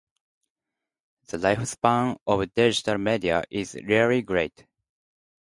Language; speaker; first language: English; non-native, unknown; Japanese